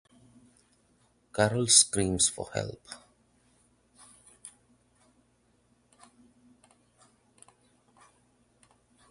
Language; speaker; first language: English; non-native, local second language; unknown